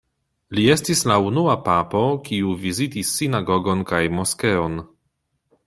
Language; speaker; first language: Esperanto; non-native, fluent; Polish